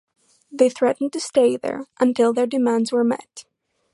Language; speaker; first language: English; native; English